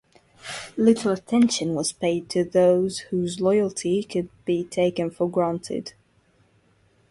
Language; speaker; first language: English; native; English